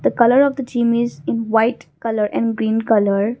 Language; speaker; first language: English; non-native, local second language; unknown